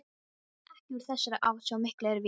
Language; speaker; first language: Icelandic; non-native, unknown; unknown